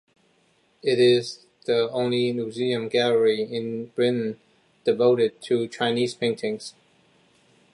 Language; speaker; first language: English; non-native, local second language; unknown